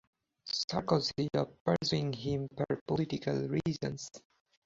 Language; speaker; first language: English; non-native, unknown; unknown